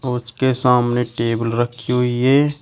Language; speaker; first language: Hindi; native; Hindi